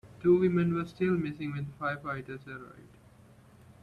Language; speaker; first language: English; non-native, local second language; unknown